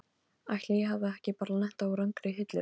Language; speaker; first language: Icelandic; non-native, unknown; Polish